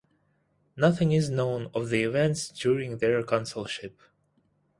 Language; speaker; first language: English; non-native, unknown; Russian